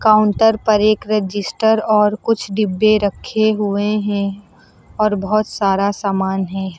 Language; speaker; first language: Hindi; native; Hindi